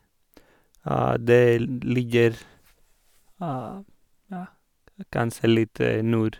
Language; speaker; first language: Norwegian; non-native, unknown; Greek